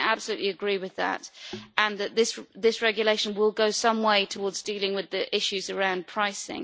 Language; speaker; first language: English; native; English